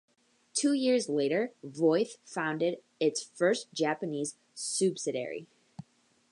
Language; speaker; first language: English; native; English